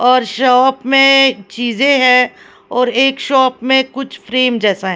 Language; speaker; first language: Hindi; non-native, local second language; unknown